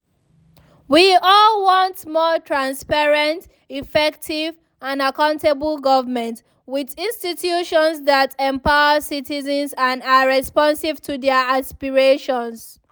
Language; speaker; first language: English; non-native, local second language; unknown